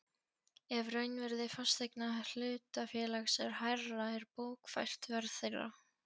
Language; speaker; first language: Icelandic; non-native, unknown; Polish